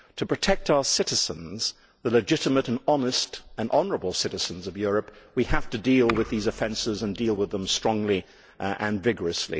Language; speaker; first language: English; native; English